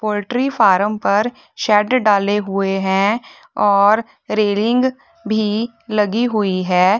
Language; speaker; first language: Hindi; native; Hindi